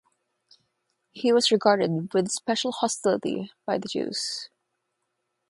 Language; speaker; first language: English; non-native, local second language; Filipino